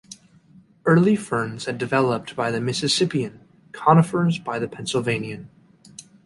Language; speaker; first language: English; native; English